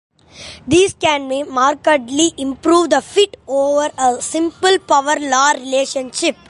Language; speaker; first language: English; non-native, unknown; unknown